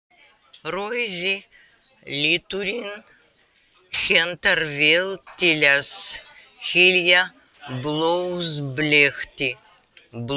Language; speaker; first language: Icelandic; non-native, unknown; Russian